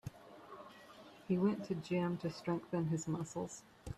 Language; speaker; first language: English; native; English